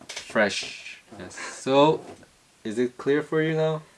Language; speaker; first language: English; non-native, learner; Korean